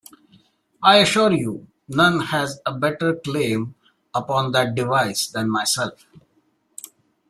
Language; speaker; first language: English; non-native, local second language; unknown